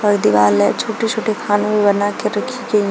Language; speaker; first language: Hindi; native; Hindi